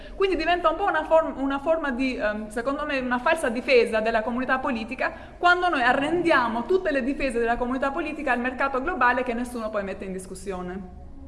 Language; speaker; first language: Italian; native; Italian